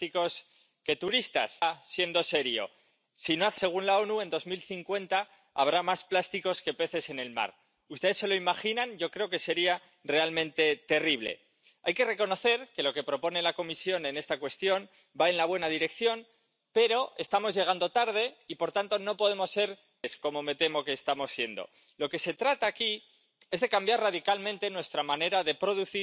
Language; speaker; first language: English; native; English